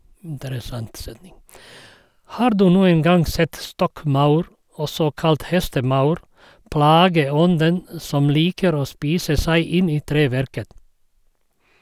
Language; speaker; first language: Norwegian; non-native, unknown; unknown